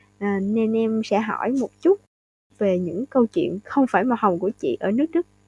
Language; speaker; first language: Vietnamese; native; Vietnamese